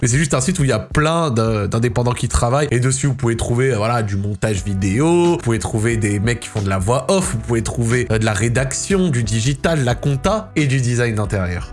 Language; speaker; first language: French; native; French